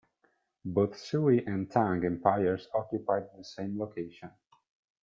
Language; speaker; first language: English; non-native, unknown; Italian